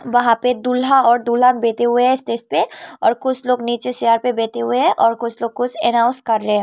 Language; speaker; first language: Hindi; non-native, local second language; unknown